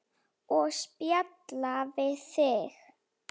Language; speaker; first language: Icelandic; non-native, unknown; Slovak